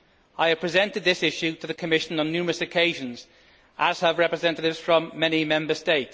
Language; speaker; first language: English; native; English